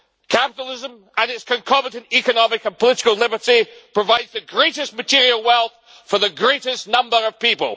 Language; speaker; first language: English; native; English